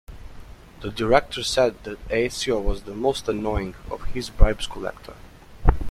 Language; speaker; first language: English; native; English